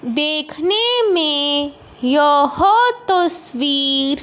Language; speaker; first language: Hindi; non-native, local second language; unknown